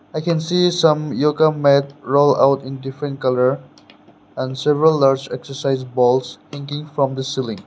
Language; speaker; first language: English; non-native, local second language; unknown